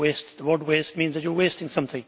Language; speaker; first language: English; native; English